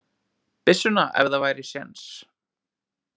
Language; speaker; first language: Icelandic; native; Icelandic